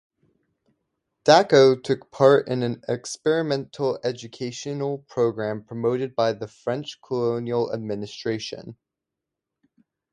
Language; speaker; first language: English; native; English